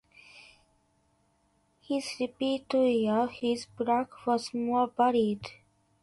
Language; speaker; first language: English; non-native, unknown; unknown